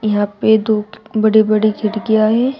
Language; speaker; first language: Hindi; native; Hindi